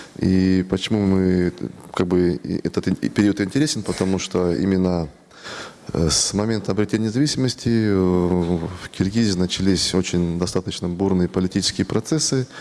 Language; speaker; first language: Russian; non-native, local second language; Kyrgyz